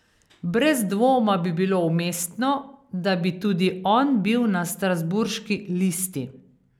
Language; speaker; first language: Slovenian; native; Slovenian